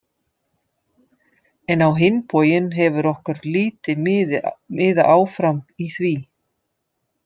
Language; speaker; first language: Icelandic; non-native, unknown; Dutch